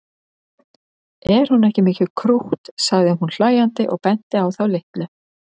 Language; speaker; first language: Icelandic; native; Icelandic